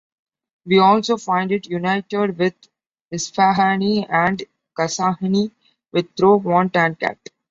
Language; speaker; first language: English; non-native, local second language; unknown